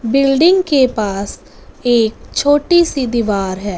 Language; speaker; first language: Hindi; non-native, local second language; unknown